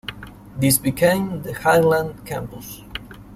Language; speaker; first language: English; non-native, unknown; Spanish